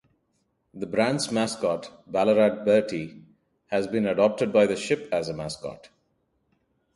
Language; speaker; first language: English; non-native, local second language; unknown